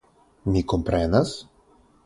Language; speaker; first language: Esperanto; non-native, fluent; Russian